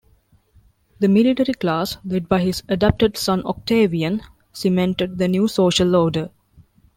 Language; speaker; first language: English; non-native, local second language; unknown